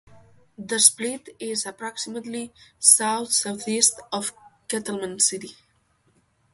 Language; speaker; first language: English; non-native, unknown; Catalan